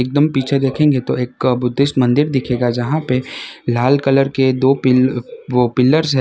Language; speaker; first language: Hindi; non-native, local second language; Gujarati